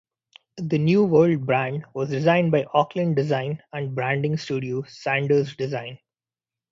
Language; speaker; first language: English; non-native, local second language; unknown